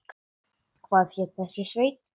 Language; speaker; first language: Icelandic; non-native, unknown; English